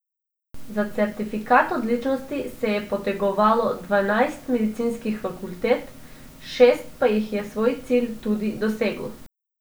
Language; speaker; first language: Slovenian; non-native, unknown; Macedonian